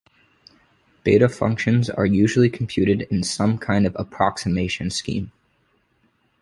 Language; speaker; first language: English; native; English